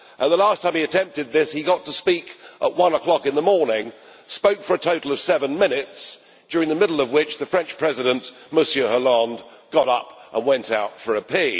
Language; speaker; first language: English; native; English